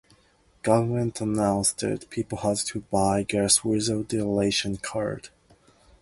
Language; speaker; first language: English; non-native, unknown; Japanese